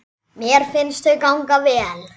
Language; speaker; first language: Icelandic; native; Icelandic